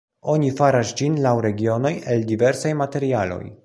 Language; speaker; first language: Esperanto; non-native, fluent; Polish